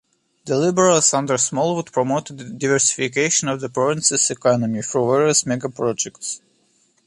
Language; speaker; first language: English; non-native, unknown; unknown